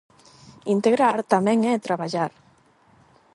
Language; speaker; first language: Galician; non-native, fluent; Spanish